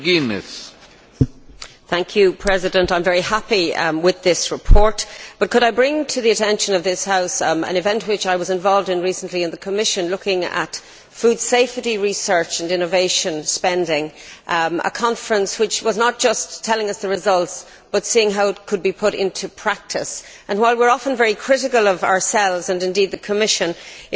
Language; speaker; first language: English; native; English